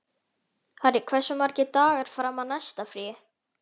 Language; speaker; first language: Icelandic; native; Icelandic